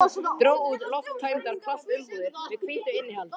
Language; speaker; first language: Icelandic; native; Icelandic